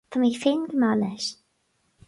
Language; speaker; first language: Irish; non-native, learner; English